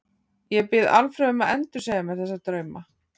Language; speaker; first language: Icelandic; native; Icelandic